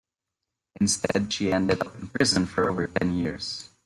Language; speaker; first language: English; non-native, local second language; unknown